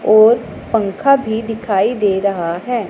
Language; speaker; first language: Hindi; non-native, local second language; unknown